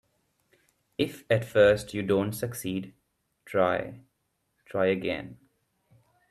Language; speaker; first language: English; non-native, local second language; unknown